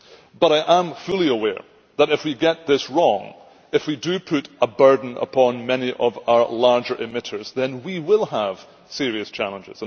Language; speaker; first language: English; native; English